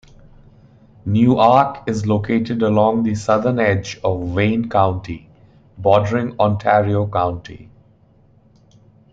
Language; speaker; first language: English; non-native, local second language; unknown